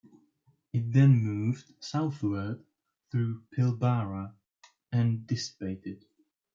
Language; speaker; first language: English; non-native, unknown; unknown